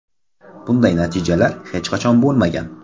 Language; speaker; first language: Uzbek; non-native, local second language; Kara-Kalpak